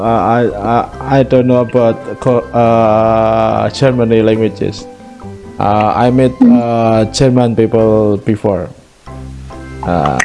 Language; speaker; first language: English; non-native, learner; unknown